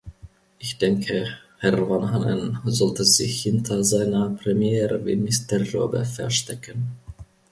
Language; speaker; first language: German; non-native, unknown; Finnish